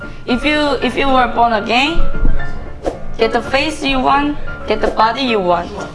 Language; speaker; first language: English; non-native, learner; Korean